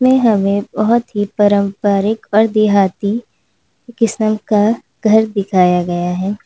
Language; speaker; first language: Hindi; native; Hindi